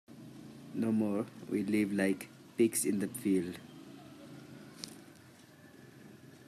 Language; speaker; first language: English; non-native, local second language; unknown